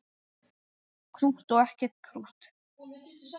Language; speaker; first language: Icelandic; non-native, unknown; English